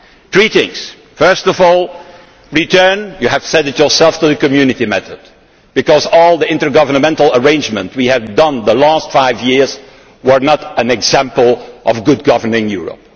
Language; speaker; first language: English; non-native, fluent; Dutch